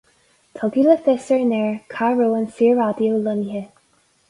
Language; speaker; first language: Irish; non-native, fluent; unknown